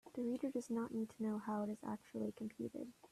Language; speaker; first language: English; native; English